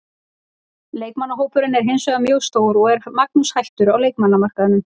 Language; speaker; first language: Icelandic; native; Icelandic